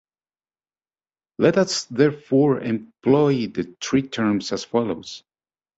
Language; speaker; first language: English; native; English